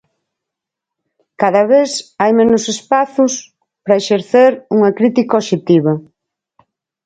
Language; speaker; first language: Galician; native; Galician